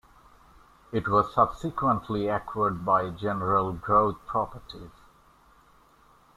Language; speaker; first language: English; native; English